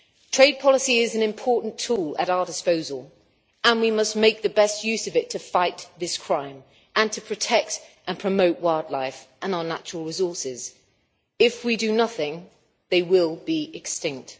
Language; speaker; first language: English; native; English